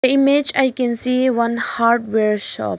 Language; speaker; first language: English; non-native, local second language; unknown